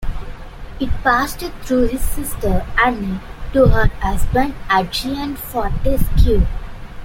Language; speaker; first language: English; non-native, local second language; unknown